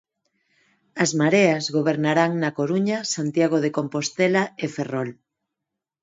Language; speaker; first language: Galician; non-native, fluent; Spanish